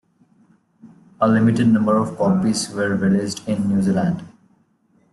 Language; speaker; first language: English; non-native, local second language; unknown